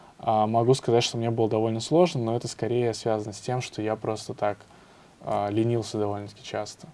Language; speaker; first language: Russian; native; Russian